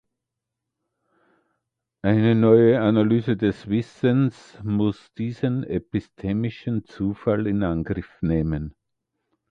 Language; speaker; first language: German; native; German